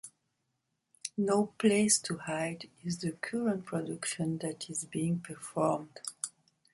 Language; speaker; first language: English; non-native, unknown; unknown